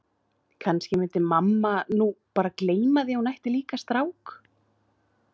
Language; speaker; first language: Icelandic; native; Icelandic